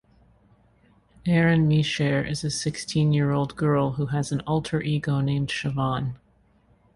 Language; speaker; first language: English; native; English